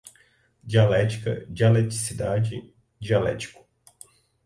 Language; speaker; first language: Portuguese; native; Portuguese